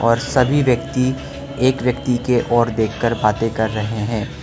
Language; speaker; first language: Hindi; non-native, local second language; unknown